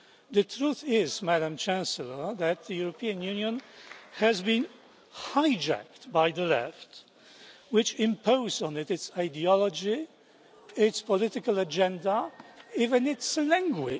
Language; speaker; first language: English; non-native, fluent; Polish